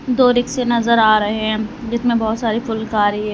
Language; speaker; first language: Hindi; native; Hindi